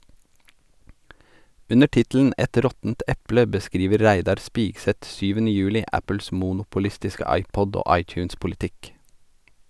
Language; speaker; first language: Norwegian; native; Norwegian